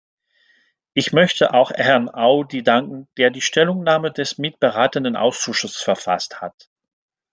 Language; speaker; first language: German; non-native, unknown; French